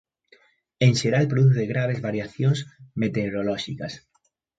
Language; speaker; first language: Galician; native; Galician